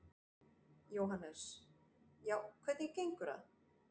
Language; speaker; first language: Icelandic; non-native, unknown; French